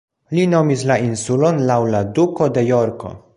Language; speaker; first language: Esperanto; non-native, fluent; Polish